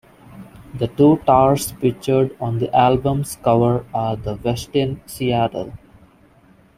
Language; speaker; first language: English; non-native, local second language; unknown